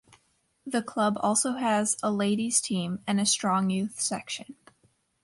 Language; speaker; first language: English; native; English